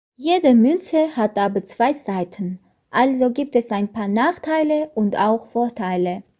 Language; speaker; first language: German; non-native, learner; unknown